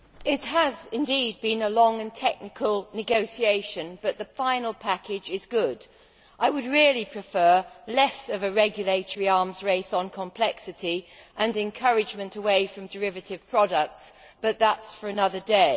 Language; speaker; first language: English; native; English